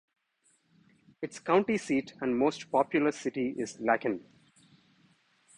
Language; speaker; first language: English; non-native, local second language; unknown